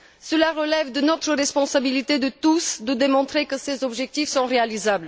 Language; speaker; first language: French; non-native, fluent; Bulgarian